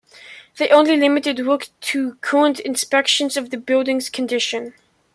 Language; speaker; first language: English; native; English